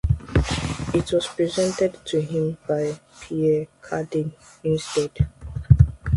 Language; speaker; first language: English; non-native, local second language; Yoruba